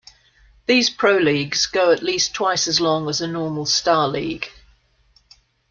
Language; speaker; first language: English; native; English